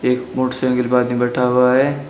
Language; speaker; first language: Hindi; native; Hindi